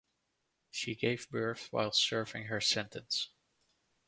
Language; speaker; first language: English; non-native, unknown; Dutch